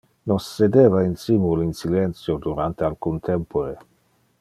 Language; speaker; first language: Interlingua; non-native, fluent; Dutch